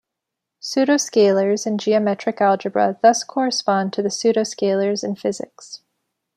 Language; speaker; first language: English; native; English